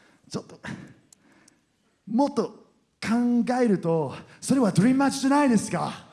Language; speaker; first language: Japanese; non-native, fluent; English